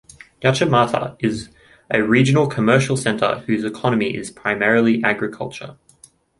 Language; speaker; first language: English; native; English